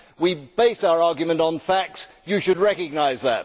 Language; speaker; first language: English; native; English